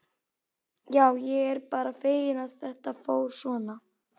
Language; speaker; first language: Icelandic; native; Icelandic